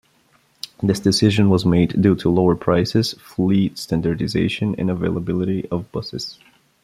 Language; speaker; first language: English; non-native, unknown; Bulgarian